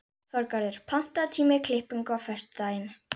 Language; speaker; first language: Icelandic; native; Icelandic